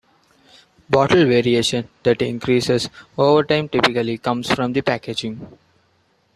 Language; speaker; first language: English; non-native, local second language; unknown